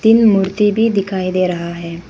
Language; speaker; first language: Hindi; non-native, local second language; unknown